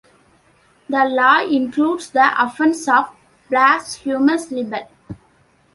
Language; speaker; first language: English; non-native, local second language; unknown